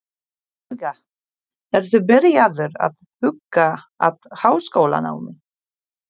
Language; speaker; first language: Icelandic; non-native, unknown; Polish